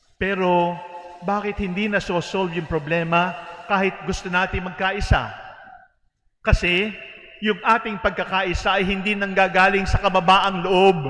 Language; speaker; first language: Filipino; native; Filipino